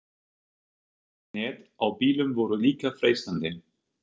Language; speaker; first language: Icelandic; non-native, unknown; German